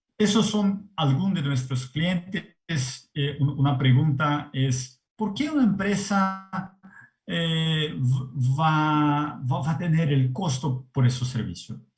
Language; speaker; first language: Spanish; non-native, related language; Portuguese